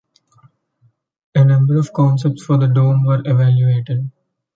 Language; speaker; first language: English; non-native, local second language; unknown